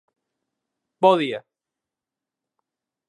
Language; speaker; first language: Galician; native; Galician